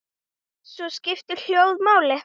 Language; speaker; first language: Icelandic; native; Icelandic